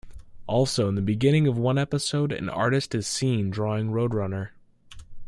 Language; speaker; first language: English; native; English